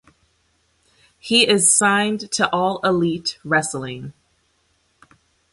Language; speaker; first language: English; native; English